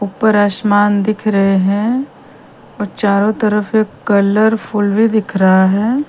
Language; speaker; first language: Hindi; non-native, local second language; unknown